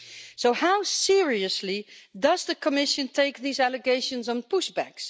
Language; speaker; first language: English; non-native, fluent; Dutch